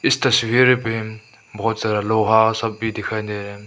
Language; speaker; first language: Hindi; non-native, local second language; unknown